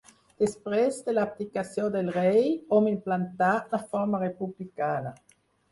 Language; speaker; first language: Catalan; non-native, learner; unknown